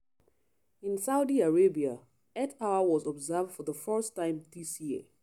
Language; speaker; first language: English; non-native, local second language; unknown